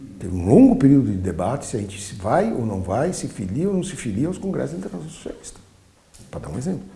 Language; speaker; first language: Portuguese; early bilingual, other home language; Polish